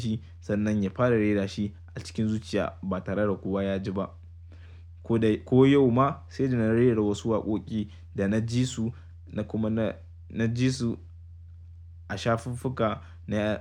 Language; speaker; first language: Hausa; native; Hausa